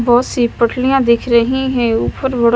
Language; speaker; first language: Hindi; non-native, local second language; Punjabi